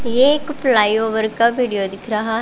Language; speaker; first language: Hindi; non-native, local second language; Punjabi